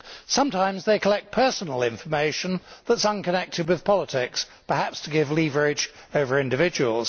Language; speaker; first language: English; native; English